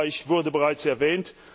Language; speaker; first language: German; non-native, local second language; Luxembourgish